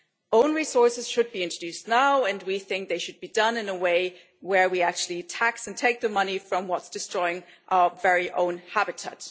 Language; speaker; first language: English; non-native, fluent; German